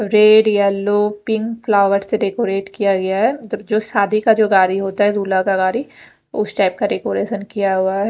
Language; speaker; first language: Hindi; non-native, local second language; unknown